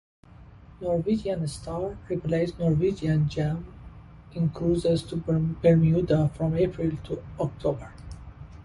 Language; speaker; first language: English; non-native, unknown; Persian